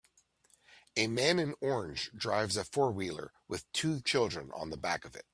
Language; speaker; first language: English; native; English